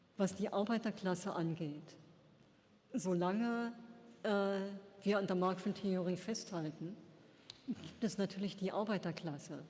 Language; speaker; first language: German; native; German